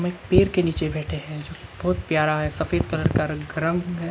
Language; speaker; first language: Hindi; early bilingual, other home language; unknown